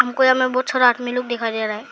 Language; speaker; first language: Hindi; non-native, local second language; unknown